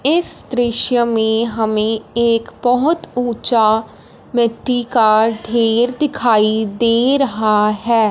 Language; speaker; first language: Hindi; non-native, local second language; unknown